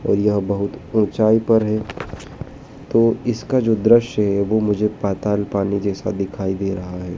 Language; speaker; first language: Hindi; native; Hindi